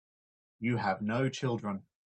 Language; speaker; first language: English; native; English